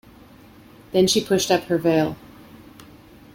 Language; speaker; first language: English; native; English